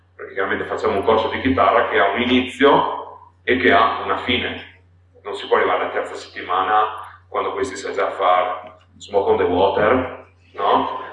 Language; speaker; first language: Italian; non-native, fluent; Polish